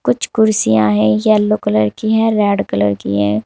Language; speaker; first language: Hindi; native; Hindi